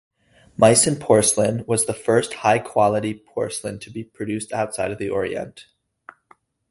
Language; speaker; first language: English; native; English